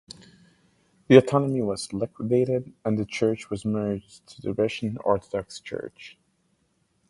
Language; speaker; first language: English; non-native, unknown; Portuguese